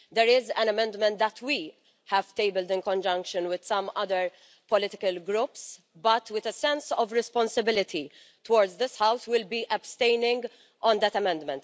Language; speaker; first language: English; non-native, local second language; Maltese